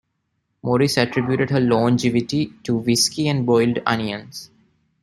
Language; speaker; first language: English; non-native, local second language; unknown